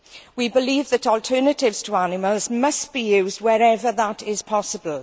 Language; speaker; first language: English; native; English